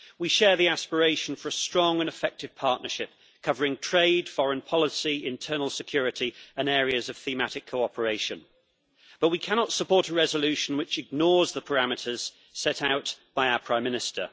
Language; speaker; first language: English; native; English